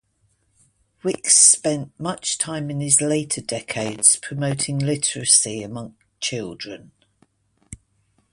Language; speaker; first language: English; native; English